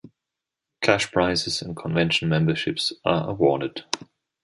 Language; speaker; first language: English; non-native, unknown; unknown